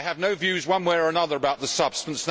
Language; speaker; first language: English; native; English